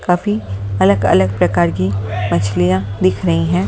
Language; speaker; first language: Hindi; native; Hindi